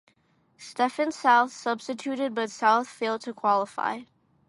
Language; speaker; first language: English; non-native, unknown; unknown